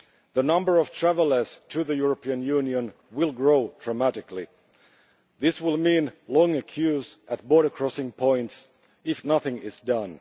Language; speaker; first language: English; non-native, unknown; Finnish